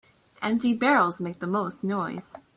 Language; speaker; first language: English; native; English